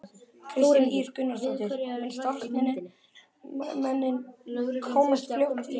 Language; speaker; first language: Icelandic; native; Icelandic